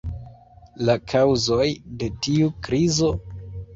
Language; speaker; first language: Esperanto; non-native, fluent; Kinyarwanda